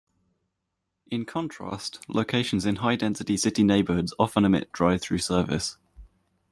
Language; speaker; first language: English; native; English